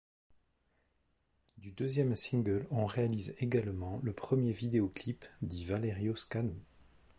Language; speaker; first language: French; native; French